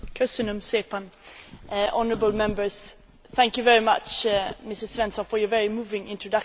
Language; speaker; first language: English; non-native, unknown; Swedish